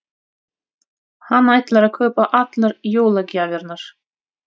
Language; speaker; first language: Icelandic; non-native, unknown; Russian